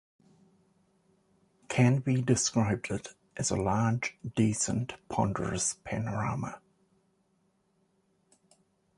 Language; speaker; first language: English; native; English